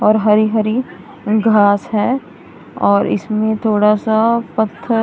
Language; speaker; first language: Hindi; non-native, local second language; Punjabi